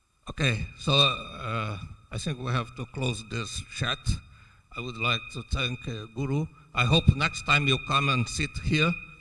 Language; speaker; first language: English; non-native, fluent; Portuguese